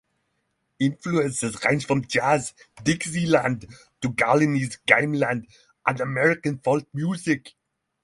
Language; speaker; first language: English; non-native, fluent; Norwegian